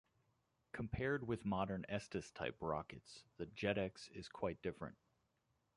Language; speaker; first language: English; native; English